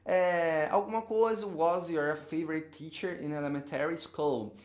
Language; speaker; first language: English; non-native, fluent; Portuguese